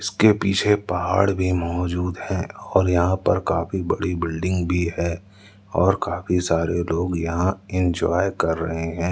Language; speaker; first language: Hindi; native; Hindi